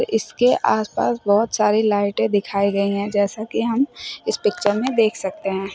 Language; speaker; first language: Hindi; native; Hindi